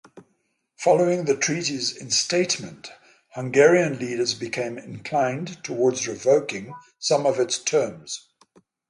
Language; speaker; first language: English; native; English